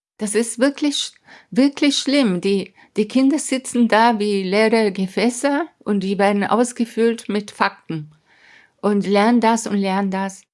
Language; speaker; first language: German; non-native, fluent; Spanish